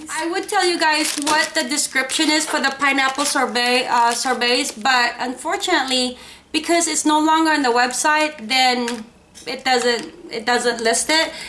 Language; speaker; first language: English; non-native, local second language; Filipino